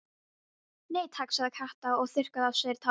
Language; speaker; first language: Icelandic; non-native, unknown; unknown